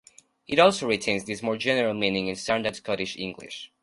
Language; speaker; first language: English; non-native, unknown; Spanish